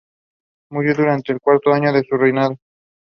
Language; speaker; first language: English; non-native, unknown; Spanish